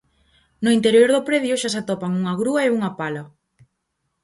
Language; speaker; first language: Galician; native; Galician